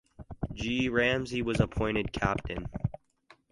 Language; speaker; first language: English; native; English